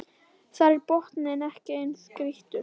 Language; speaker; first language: Icelandic; native; Icelandic